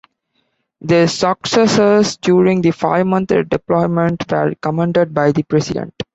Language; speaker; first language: English; non-native, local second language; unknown